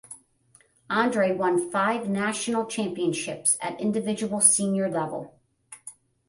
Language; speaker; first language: English; native; English